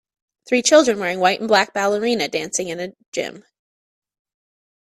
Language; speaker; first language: English; native; English